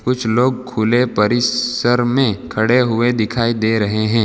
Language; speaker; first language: Hindi; non-native, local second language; Gujarati